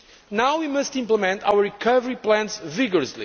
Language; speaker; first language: English; non-native, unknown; Portuguese